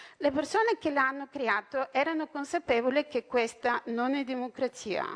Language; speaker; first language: Italian; non-native, fluent; Bulgarian